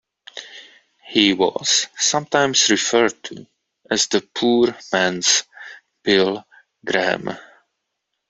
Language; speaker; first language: English; non-native, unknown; Czech